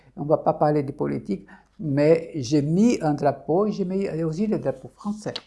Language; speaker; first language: French; non-native, fluent; Portuguese